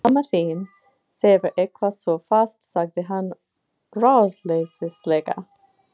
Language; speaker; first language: Icelandic; non-native, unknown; English